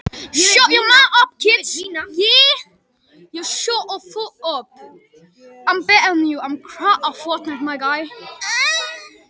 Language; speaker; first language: Icelandic; non-native, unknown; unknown